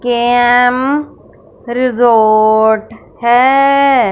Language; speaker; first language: Hindi; non-native, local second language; Punjabi